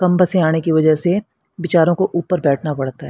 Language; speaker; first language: Hindi; native; Hindi